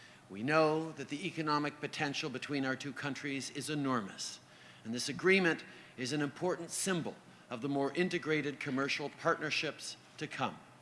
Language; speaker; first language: English; native; English